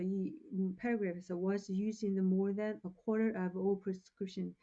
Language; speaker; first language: English; non-native, fluent; Korean